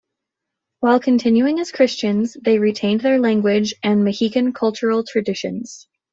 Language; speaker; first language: English; native; English